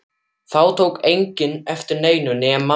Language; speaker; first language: Icelandic; non-native, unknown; German